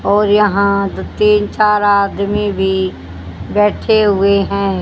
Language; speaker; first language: Hindi; native; Hindi